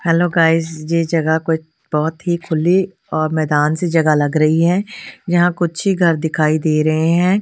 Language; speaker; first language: Hindi; non-native, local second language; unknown